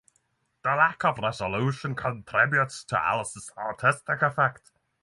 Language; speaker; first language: English; non-native, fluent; Norwegian